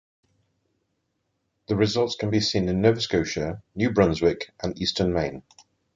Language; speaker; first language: English; native; English